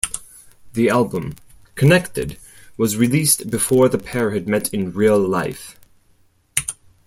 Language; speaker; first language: English; non-native, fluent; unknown